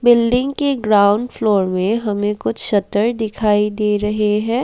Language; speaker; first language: Hindi; non-native, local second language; Assamese